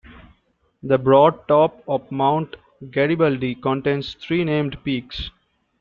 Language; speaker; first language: English; non-native, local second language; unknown